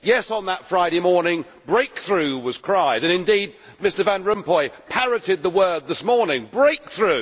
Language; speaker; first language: English; native; English